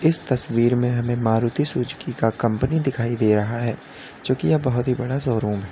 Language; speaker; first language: Hindi; native; Hindi